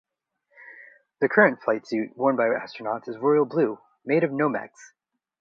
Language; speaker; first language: English; native; English